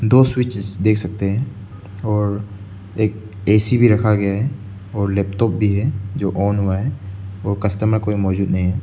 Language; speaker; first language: Hindi; non-native, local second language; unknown